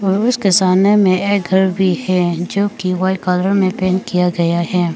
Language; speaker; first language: Hindi; non-native, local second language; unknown